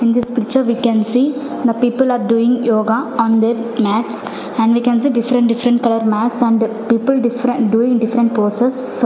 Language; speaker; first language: English; non-native, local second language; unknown